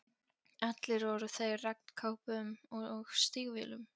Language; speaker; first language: Icelandic; non-native, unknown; Polish